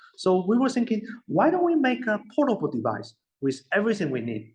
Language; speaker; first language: English; non-native, fluent; Chinese